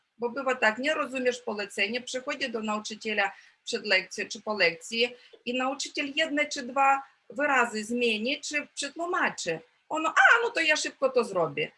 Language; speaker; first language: Polish; non-native, related language; Ukrainian